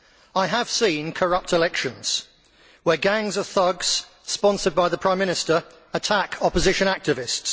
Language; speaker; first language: English; native; English